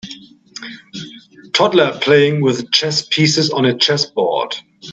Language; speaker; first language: English; native; English